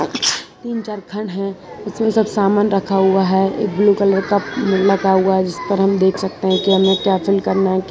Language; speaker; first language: Hindi; non-native, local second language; Gujarati